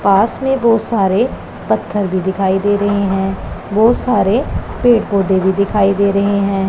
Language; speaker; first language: Hindi; non-native, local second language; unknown